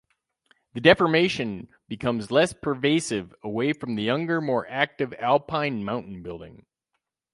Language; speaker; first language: English; native; English